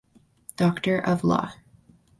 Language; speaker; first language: English; native; English